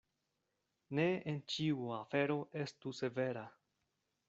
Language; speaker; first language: Esperanto; non-native, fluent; Spanish